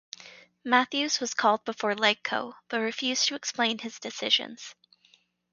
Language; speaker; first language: English; native; English